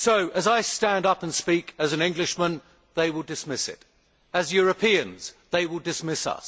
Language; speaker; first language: English; native; English